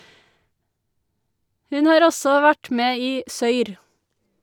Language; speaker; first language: Norwegian; native; Norwegian